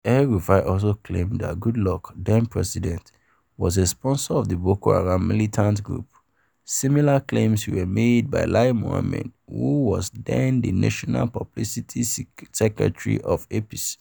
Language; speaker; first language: English; non-native, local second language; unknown